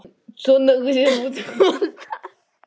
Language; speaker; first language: Icelandic; non-native, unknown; Japanese